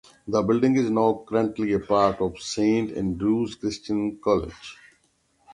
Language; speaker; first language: English; non-native, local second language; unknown